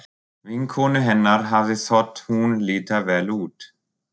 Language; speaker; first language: Icelandic; non-native, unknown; German